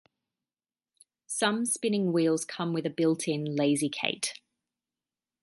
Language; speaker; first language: English; native; English